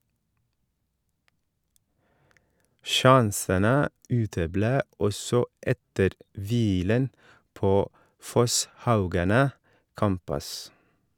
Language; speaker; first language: Norwegian; non-native, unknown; Oromo